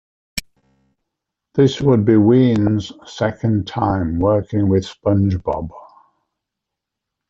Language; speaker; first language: English; native; English